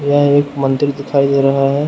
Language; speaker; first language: Hindi; native; Hindi